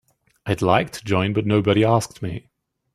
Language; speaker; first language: English; native; English